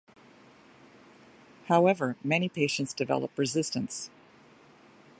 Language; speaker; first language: English; native; English